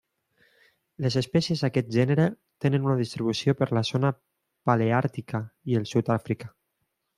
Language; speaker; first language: Catalan; non-native, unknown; Spanish